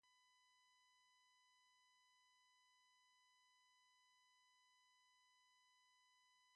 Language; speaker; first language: English; native; English